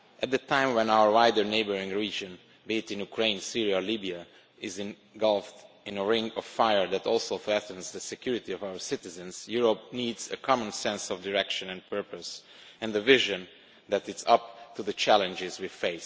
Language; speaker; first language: English; non-native, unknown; Romanian